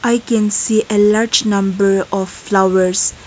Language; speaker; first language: English; non-native, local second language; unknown